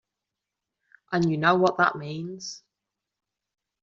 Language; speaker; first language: English; non-native, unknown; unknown